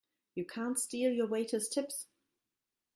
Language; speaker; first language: English; non-native, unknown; German